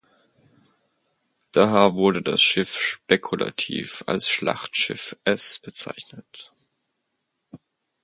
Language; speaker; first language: German; native; German